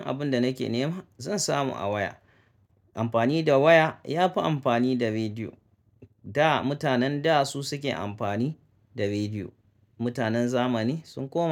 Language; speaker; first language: Hausa; native; Hausa